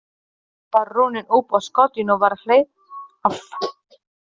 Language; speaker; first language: Icelandic; non-native, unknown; Polish